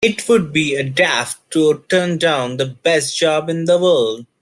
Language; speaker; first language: English; non-native, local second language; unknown